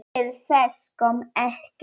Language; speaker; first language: Icelandic; non-native, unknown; Polish